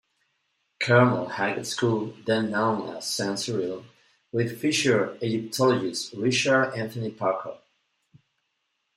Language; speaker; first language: English; non-native, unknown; Spanish